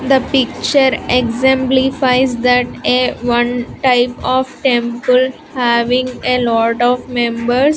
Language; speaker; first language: English; non-native, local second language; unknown